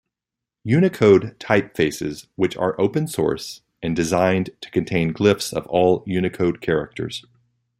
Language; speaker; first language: English; native; English